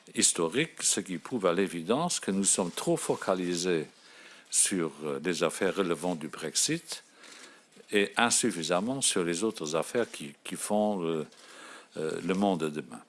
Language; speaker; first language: French; non-native, local second language; Luxembourgish